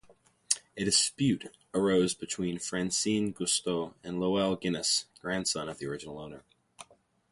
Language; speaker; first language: English; native; English